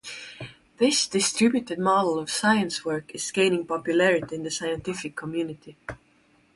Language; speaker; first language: English; non-native, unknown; Estonian